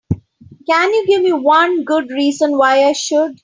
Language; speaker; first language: English; non-native, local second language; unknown